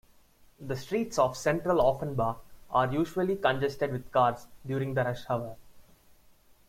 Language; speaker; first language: English; non-native, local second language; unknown